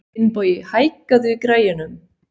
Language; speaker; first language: Icelandic; non-native, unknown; Swiss German